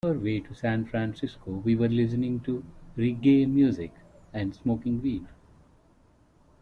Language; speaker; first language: English; non-native, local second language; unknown